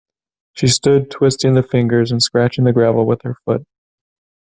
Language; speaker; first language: English; native; English